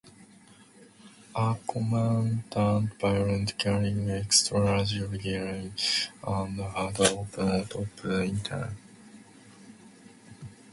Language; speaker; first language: English; non-native, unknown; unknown